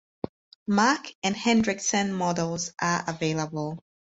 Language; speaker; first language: English; native; English